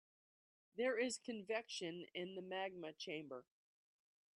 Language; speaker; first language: English; native; English